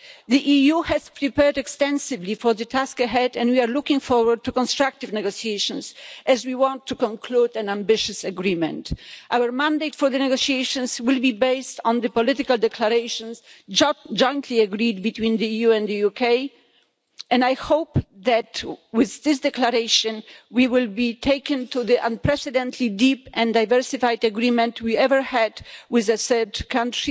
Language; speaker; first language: English; non-native, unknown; Polish